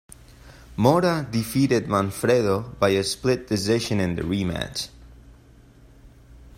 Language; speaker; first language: English; non-native, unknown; Spanish